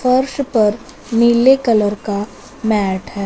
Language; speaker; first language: Hindi; non-native, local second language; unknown